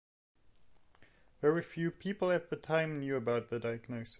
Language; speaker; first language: English; non-native, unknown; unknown